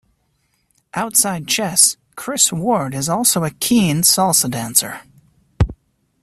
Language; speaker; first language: English; native; English